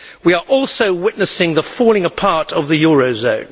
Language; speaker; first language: English; native; English